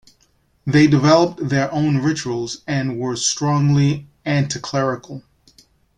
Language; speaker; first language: English; native; English